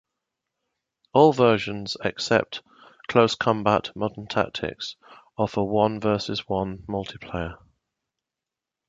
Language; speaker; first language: English; native; English